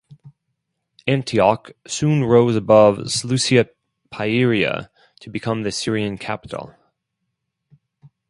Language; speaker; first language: English; non-native, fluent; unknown